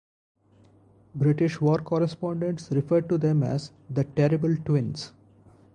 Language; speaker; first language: English; non-native, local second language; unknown